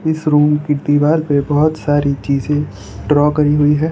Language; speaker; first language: Hindi; non-native, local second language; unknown